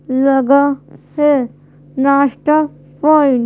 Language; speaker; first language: Hindi; native; Hindi